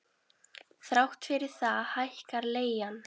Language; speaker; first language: Icelandic; native; Icelandic